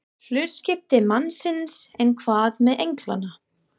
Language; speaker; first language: Icelandic; non-native, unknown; English